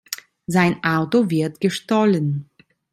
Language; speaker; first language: German; non-native, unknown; Italian